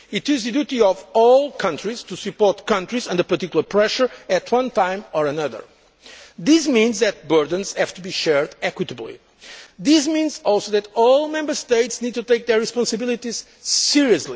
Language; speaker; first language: English; non-native, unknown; Portuguese